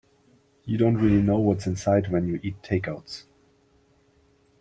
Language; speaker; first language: English; non-native, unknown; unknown